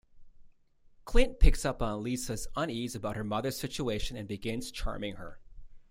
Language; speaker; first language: English; native; English